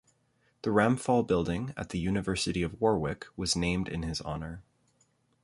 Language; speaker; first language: English; native; English